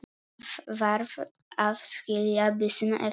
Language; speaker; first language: Icelandic; non-native, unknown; Polish